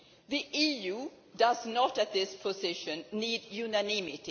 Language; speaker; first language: English; non-native, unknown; Swedish